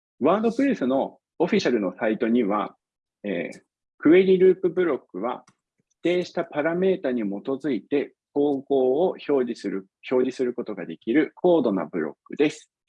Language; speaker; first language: Japanese; non-native, fluent; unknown